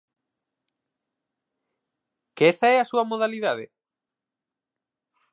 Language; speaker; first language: Galician; native; Galician